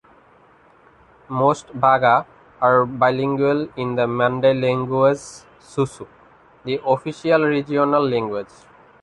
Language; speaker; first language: English; non-native, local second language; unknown